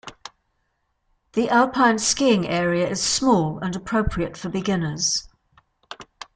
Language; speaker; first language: English; native; English